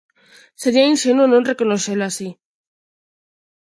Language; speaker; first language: Galician; non-native, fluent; Spanish